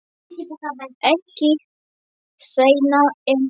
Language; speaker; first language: Icelandic; non-native, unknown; Polish